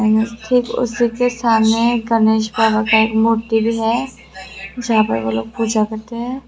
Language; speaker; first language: Hindi; non-native, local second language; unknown